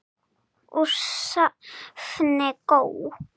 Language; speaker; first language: Icelandic; non-native, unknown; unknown